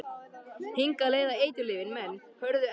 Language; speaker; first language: Icelandic; native; Icelandic